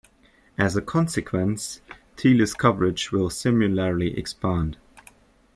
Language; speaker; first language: English; native; English